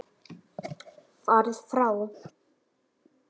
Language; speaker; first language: Icelandic; native; Icelandic